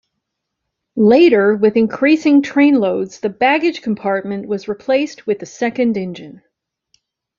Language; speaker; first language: English; native; English